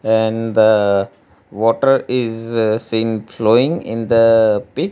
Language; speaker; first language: English; non-native, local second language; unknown